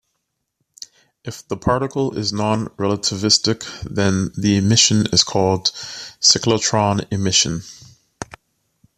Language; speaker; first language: English; native; English